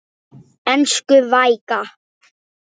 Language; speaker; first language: Icelandic; non-native, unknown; English